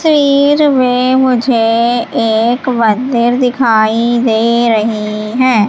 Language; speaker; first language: Hindi; native; Hindi